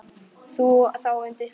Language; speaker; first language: Icelandic; native; Icelandic